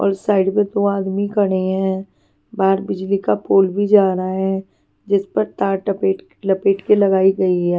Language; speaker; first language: Hindi; non-native, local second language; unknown